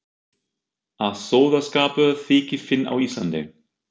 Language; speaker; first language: Icelandic; non-native, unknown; German